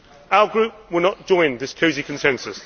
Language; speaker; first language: English; native; English